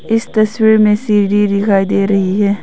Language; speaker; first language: Hindi; early bilingual, other home language; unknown